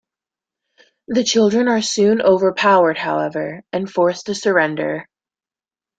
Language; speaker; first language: English; native; English